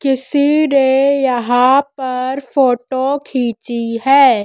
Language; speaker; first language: Hindi; native; Hindi